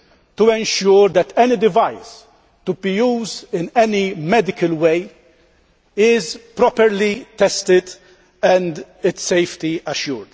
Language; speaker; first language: English; non-native, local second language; Maltese